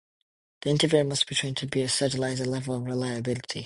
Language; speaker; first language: English; non-native, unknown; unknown